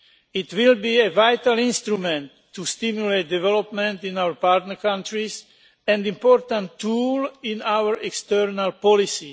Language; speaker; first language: English; non-native, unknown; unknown